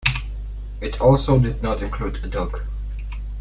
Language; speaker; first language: English; non-native, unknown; Polish